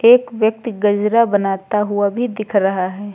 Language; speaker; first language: Hindi; native; Hindi